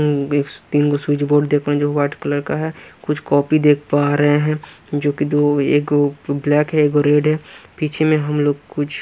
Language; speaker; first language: Hindi; non-native, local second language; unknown